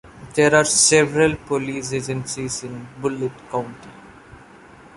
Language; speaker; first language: English; non-native, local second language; Malayalam